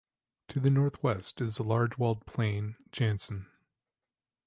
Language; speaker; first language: English; native; English